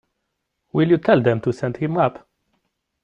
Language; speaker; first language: English; non-native, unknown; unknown